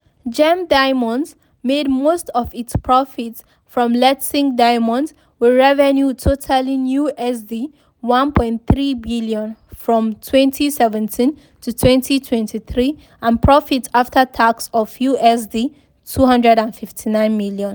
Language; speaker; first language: English; non-native, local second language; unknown